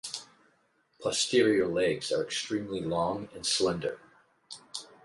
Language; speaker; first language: English; native; English